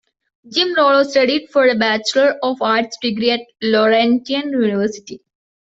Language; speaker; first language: English; non-native, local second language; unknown